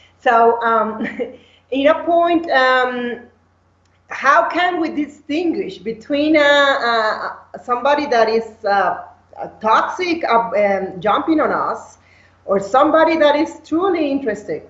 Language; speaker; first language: English; non-native, fluent; Spanish